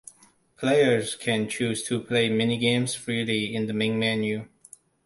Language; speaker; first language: English; non-native, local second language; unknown